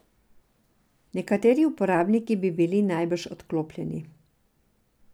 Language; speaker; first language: Slovenian; non-native, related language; Serbian